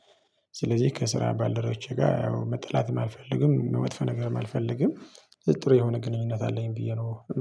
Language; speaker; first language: Amharic; non-native, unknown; Tigrinya